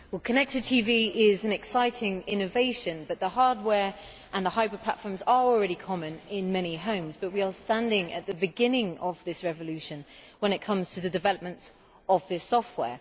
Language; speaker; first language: English; native; English